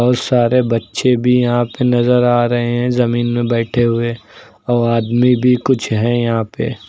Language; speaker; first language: Hindi; native; Hindi